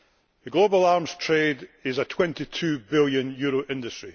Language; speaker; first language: English; native; English